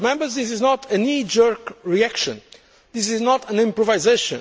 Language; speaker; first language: English; non-native, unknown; Portuguese